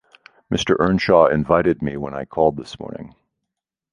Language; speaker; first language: English; native; English